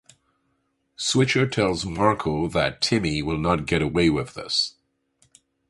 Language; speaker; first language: English; native; English